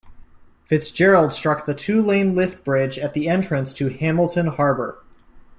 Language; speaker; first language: English; native; English